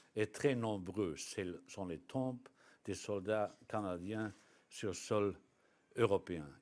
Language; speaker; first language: French; non-native, local second language; Luxembourgish